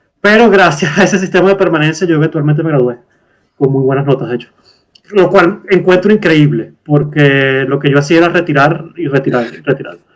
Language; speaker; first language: Spanish; native; Spanish